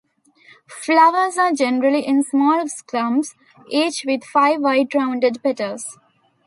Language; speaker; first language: English; non-native, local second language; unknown